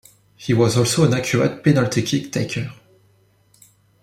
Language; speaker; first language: English; non-native, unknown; French